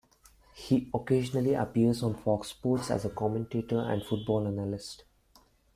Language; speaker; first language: English; non-native, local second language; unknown